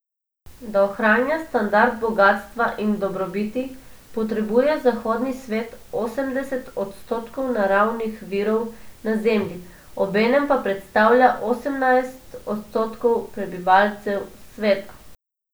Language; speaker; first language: Slovenian; non-native, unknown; Macedonian